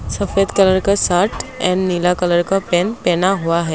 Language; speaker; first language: Hindi; non-native, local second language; Assamese